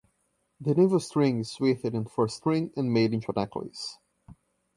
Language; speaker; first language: English; non-native, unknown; Portuguese